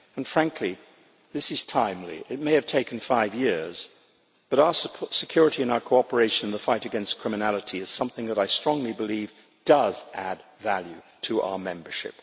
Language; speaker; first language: English; native; English